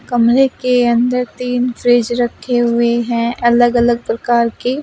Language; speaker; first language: Hindi; native; Hindi